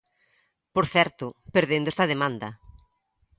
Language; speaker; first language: Galician; native; Galician